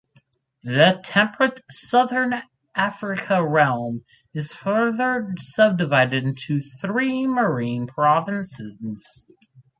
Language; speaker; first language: English; native; English